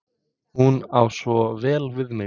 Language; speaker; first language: Icelandic; non-native, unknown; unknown